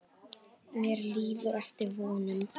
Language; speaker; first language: Icelandic; native; Icelandic